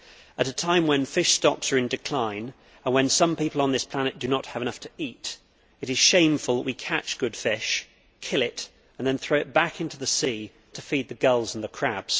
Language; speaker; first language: English; native; English